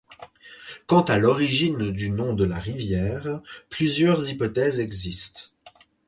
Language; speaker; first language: French; native; French